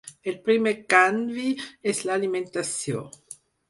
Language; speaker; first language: Catalan; non-native, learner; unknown